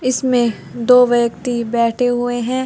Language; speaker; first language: Hindi; native; Hindi